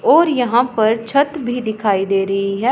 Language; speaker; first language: Hindi; non-native, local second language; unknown